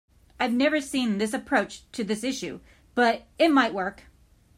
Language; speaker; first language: English; native; English